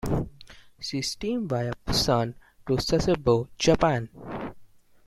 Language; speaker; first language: English; non-native, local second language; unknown